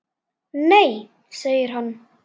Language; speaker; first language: Icelandic; native; Icelandic